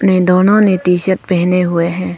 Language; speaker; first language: Hindi; non-native, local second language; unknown